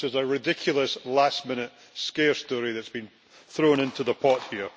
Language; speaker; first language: English; native; English